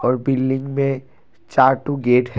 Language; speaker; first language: Hindi; non-native, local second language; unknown